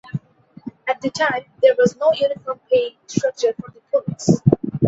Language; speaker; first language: English; non-native, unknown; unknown